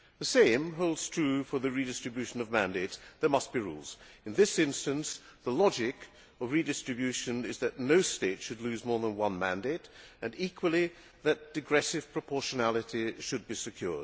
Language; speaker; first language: English; non-native, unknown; Hungarian